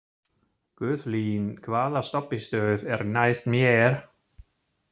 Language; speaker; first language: Icelandic; non-native, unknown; German